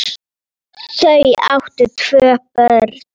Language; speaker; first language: Icelandic; non-native, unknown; Polish